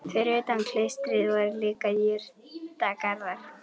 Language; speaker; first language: Icelandic; native; Icelandic